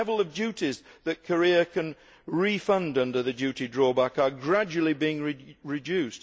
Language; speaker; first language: English; native; English